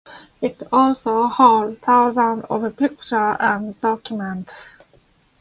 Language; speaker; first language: English; non-native, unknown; Japanese